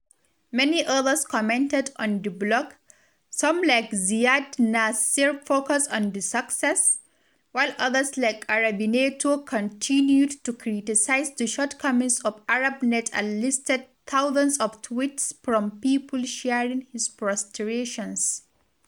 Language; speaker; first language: English; non-native, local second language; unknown